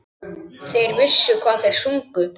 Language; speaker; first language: Icelandic; native; Icelandic